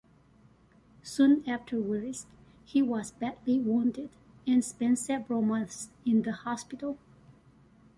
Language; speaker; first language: English; non-native, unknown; Chinese